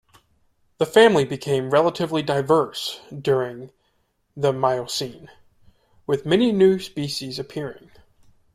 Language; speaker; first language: English; native; English